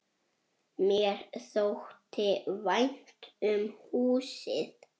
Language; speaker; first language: Icelandic; native; Icelandic